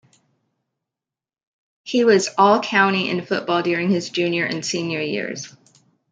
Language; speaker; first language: English; native; English